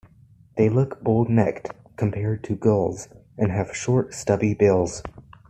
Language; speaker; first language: English; native; English